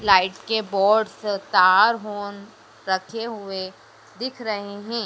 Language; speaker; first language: Hindi; native; Hindi